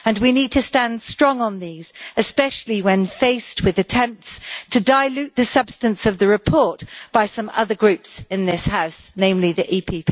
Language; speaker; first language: English; native; English